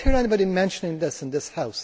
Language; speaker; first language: English; native; English